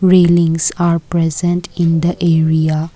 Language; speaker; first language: English; non-native, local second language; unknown